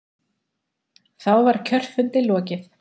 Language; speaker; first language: Icelandic; native; Icelandic